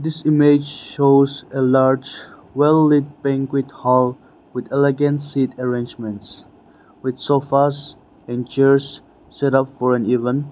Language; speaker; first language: English; non-native, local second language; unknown